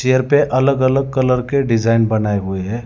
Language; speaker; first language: Hindi; non-native, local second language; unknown